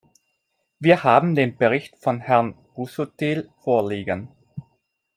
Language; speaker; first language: German; non-native, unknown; Italian